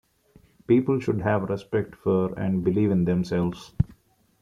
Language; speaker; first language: English; non-native, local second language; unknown